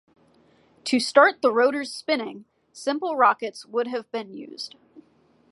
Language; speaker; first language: English; native; English